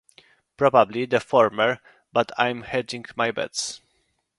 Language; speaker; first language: English; non-native, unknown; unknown